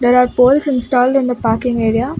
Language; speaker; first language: English; non-native, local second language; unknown